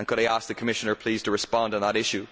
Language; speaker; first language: English; native; English